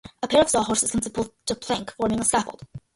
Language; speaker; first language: English; early bilingual, other home language; Malayalam